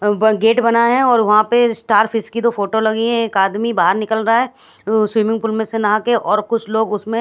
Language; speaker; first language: Hindi; native; Hindi